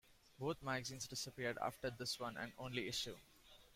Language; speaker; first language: English; non-native, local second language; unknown